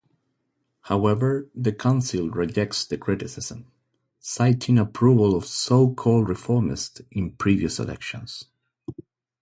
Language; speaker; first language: English; non-native, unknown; Spanish